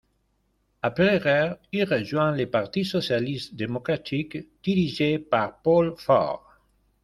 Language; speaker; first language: French; non-native, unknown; Spanish